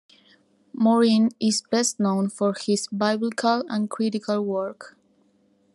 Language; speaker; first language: English; non-native, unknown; Spanish